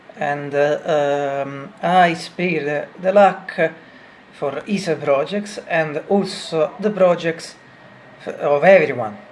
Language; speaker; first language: English; non-native, learner; Italian